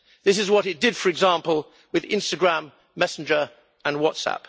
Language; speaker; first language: English; native; English